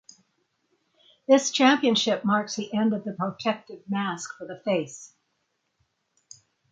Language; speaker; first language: English; native; English